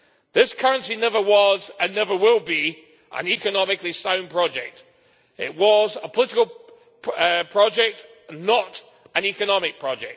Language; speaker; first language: English; native; English